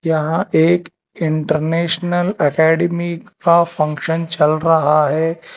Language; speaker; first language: Hindi; non-native, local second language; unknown